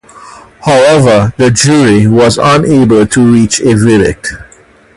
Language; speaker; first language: English; native; English